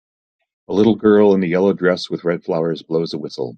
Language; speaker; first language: English; native; English